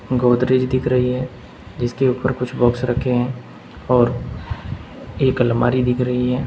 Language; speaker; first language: Hindi; native; Hindi